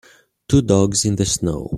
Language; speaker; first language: English; native; English